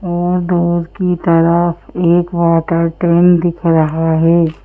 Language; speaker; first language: Hindi; native; Hindi